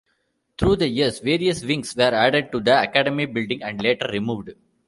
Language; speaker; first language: English; non-native, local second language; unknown